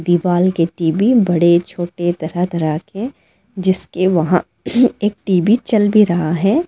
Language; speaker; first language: Hindi; non-native, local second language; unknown